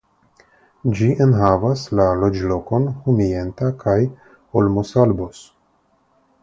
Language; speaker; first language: Esperanto; non-native, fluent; Russian